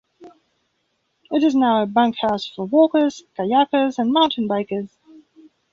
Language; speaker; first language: English; non-native, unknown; Belarusian